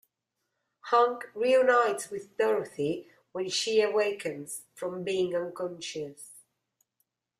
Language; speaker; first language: English; non-native, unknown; Spanish